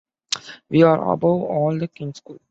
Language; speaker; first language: English; non-native, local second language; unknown